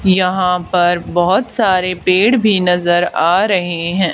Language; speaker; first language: Hindi; native; Hindi